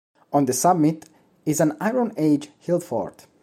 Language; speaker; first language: English; non-native, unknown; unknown